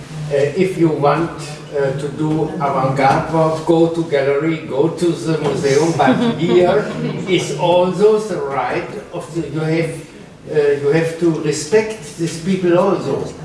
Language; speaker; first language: English; non-native, fluent; German